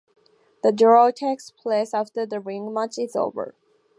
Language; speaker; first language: English; native; English